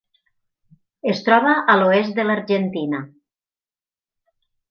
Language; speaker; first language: Catalan; native; Catalan